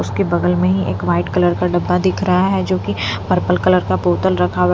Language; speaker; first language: Hindi; non-native, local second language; Punjabi